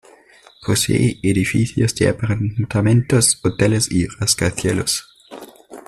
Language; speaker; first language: Spanish; native; Spanish